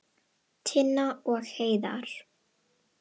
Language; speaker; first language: Icelandic; non-native, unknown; Indonesian